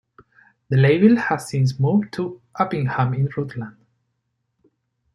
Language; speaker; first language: English; non-native, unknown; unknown